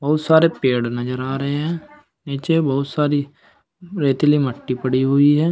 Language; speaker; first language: Hindi; native; Hindi